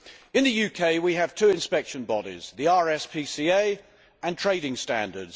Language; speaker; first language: English; native; English